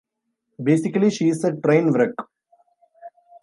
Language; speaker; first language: English; non-native, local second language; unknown